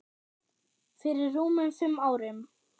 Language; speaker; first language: Icelandic; non-native, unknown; German